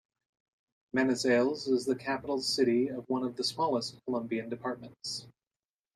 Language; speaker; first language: English; native; English